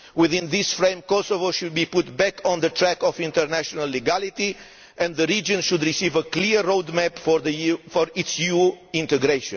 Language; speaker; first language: English; non-native, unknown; Romanian